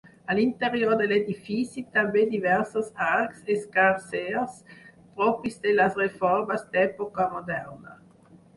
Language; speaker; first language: Catalan; non-native, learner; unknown